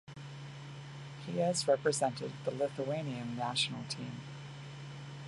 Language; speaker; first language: English; native; English